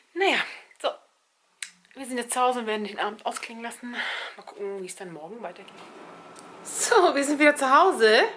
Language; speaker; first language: German; early bilingual, other home language; Turkish